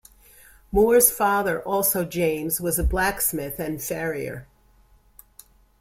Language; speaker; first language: English; native; English